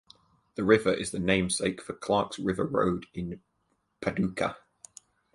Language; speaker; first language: English; native; English